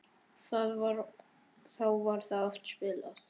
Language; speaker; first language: Icelandic; native; Icelandic